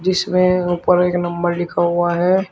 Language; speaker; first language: Hindi; native; Hindi